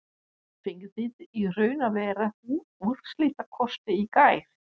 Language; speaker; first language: Icelandic; non-native, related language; Danish